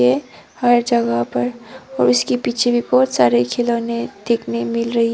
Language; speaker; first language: Hindi; non-native, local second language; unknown